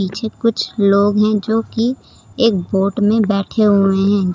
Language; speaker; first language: Hindi; native; Hindi